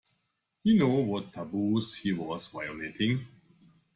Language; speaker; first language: English; non-native, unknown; German